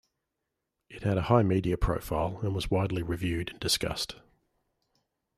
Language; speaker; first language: English; native; English